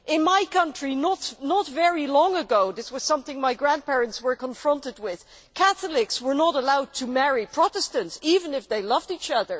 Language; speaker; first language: English; non-native, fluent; Dutch